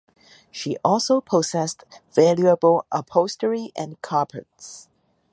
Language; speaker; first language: English; non-native, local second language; Cantonese